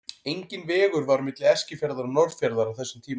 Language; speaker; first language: Icelandic; native; Icelandic